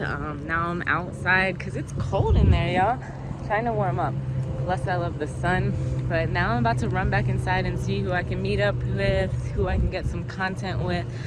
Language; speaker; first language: English; native; English